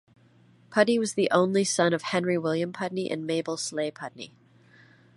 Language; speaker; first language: English; native; English